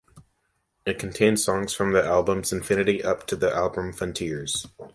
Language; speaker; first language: English; native; English